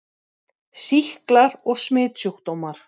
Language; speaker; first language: Icelandic; native; Icelandic